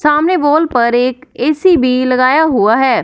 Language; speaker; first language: Hindi; non-native, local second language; Punjabi